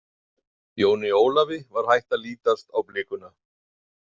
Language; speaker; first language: Icelandic; native; Icelandic